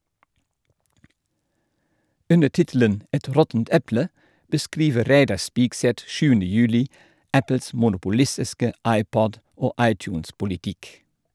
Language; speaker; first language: Norwegian; non-native, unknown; Dutch